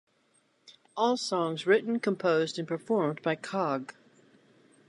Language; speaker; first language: English; native; English